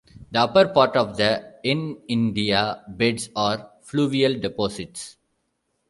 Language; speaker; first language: English; non-native, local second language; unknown